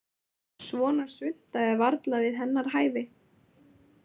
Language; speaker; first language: Icelandic; native; Icelandic